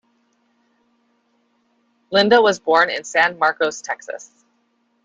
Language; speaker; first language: English; native; English